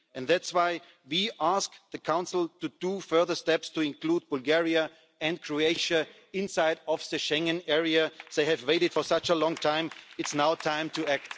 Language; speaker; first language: English; non-native, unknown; German